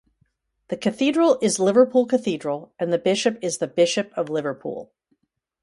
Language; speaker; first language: English; native; English